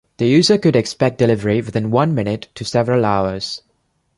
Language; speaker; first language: English; non-native, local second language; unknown